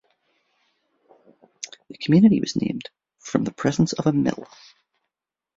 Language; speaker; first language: English; native; English